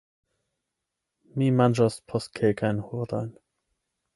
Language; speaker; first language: Esperanto; non-native, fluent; German